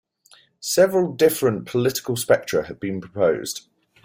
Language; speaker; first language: English; native; English